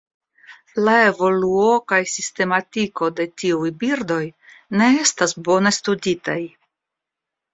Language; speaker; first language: Esperanto; non-native, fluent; Russian